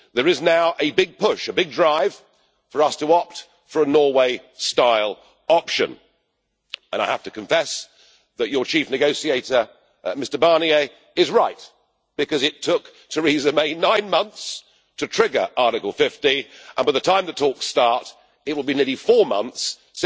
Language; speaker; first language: English; native; English